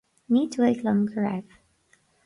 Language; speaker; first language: Irish; non-native, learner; English